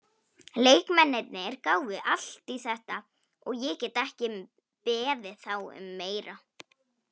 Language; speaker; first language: Icelandic; non-native, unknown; Polish